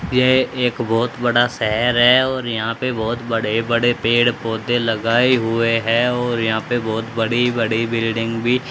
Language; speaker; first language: Hindi; native; Hindi